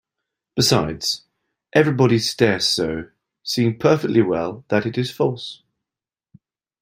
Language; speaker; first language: English; native; English